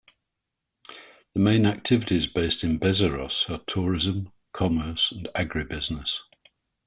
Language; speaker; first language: English; native; English